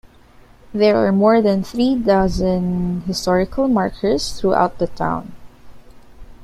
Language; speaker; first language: English; non-native, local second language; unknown